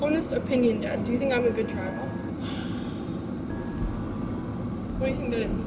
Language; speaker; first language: English; early bilingual, other home language; Japanese